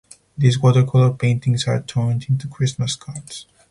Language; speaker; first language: English; non-native, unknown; Spanish